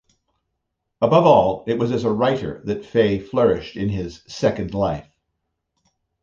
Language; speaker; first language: English; native; English